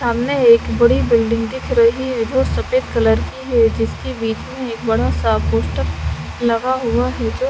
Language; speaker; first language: Hindi; native; Hindi